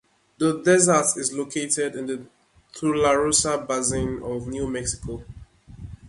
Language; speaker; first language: English; non-native, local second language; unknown